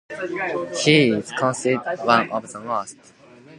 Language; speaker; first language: English; non-native, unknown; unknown